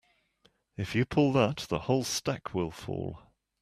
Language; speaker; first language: English; native; English